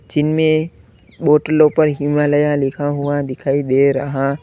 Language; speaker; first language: Hindi; native; Hindi